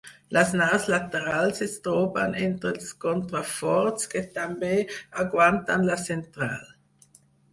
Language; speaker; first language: Catalan; non-native, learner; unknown